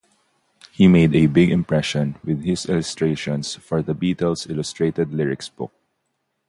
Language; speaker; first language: English; non-native, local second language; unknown